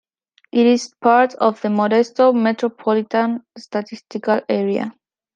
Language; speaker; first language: English; non-native, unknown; Spanish